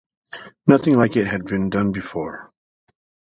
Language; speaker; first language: English; native; English